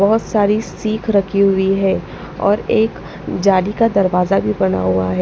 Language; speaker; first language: Hindi; non-native, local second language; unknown